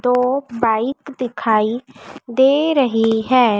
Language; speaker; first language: Hindi; native; Hindi